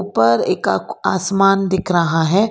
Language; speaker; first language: Hindi; non-native, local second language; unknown